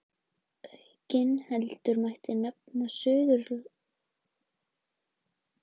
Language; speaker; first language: Icelandic; native; Icelandic